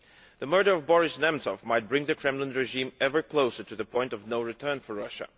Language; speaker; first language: English; non-native, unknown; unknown